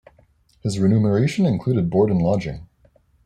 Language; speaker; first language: English; native; English